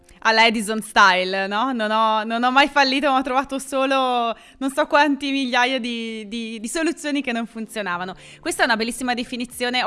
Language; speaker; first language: Italian; native; Italian